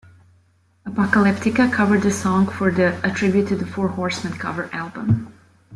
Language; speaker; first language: English; native; English